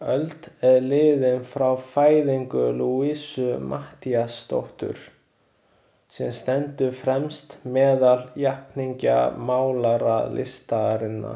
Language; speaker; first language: Icelandic; non-native, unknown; Chinese